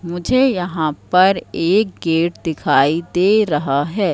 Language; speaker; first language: Hindi; native; Hindi